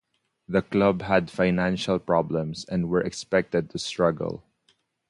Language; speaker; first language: English; non-native, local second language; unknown